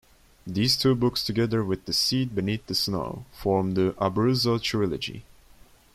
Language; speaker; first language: English; non-native, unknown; Turkish